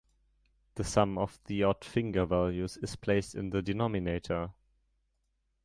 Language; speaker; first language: English; non-native, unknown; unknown